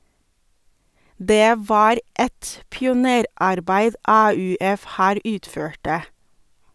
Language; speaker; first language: Norwegian; non-native, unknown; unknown